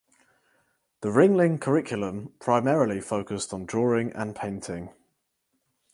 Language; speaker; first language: English; native; English